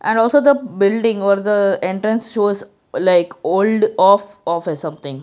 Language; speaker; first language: English; non-native, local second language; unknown